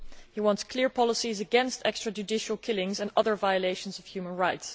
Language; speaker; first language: English; non-native, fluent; Dutch